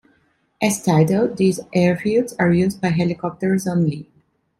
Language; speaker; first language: English; non-native, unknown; Italian